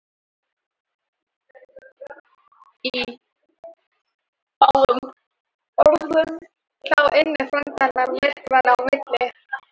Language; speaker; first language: Icelandic; non-native, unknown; Thai